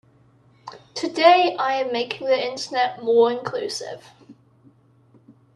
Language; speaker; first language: English; native; English